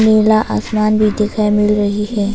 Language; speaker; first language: Hindi; non-native, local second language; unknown